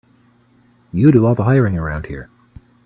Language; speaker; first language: English; native; English